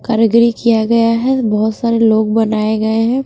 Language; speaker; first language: Hindi; non-native, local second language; Punjabi